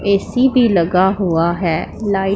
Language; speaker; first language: Hindi; non-native, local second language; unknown